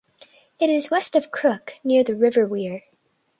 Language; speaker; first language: English; native; English